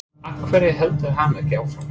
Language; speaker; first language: Icelandic; non-native, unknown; English